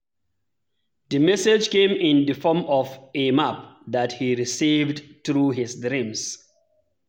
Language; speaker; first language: English; non-native, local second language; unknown